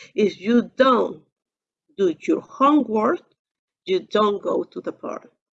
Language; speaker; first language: English; non-native, learner; Spanish